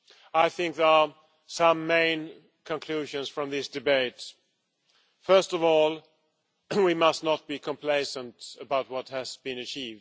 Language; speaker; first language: English; non-native, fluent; Swedish